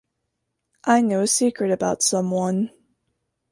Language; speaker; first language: English; native; English